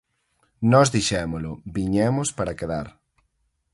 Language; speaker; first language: Galician; native; Galician